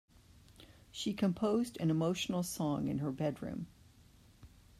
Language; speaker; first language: English; native; English